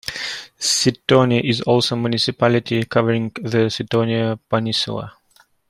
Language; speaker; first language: English; non-native, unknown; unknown